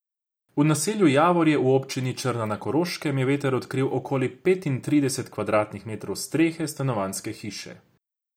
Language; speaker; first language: Slovenian; non-native, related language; Croatian